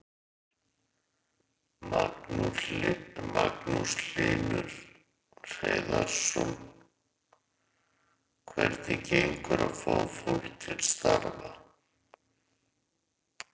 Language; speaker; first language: Icelandic; native; Icelandic